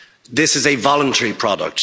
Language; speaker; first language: English; native; English